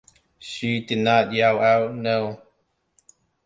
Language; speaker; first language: English; non-native, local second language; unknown